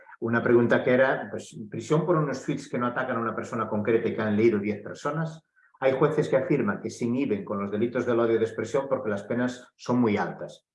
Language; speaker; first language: Spanish; native; Spanish